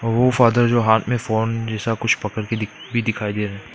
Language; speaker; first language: Hindi; non-native, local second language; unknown